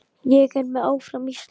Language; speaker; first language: Icelandic; native; Icelandic